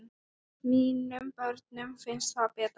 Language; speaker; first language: Icelandic; non-native, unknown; Thai